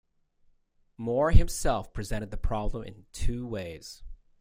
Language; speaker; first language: English; native; English